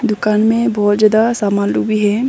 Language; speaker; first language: Hindi; non-native, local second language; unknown